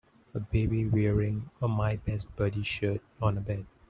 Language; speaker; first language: English; non-native, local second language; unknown